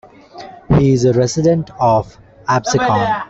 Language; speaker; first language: English; non-native, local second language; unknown